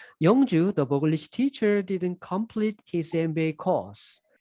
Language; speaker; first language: English; non-native, fluent; Korean